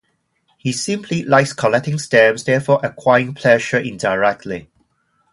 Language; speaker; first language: English; non-native, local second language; Cantonese